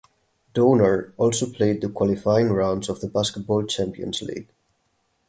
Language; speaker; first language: English; non-native, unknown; Catalan